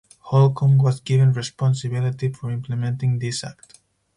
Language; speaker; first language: English; non-native, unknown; Spanish